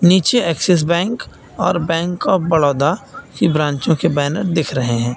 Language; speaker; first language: Hindi; native; Hindi